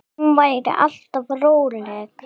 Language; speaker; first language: Icelandic; non-native, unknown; English